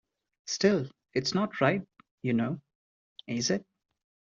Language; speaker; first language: English; non-native, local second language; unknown